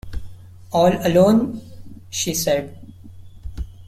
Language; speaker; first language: English; non-native, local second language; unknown